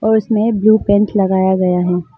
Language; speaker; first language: Hindi; early bilingual, other home language; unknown